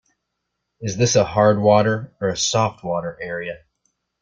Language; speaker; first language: English; native; English